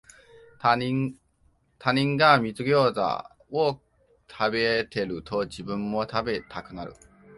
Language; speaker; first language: Japanese; non-native, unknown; Chinese